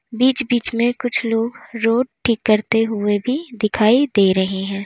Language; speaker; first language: Hindi; native; Hindi